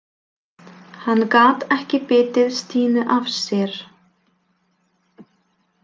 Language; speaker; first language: Icelandic; non-native, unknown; Polish